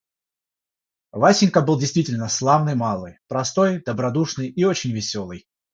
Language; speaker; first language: Russian; non-native, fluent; Georgian